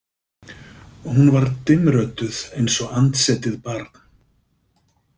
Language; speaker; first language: Icelandic; native; Icelandic